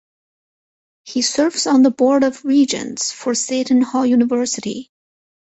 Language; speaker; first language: English; non-native, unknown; Chinese